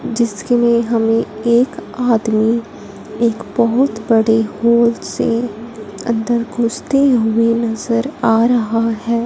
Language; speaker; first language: Hindi; non-native, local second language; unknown